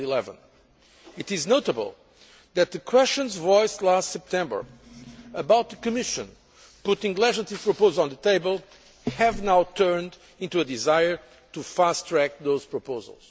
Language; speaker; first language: English; non-native, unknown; Portuguese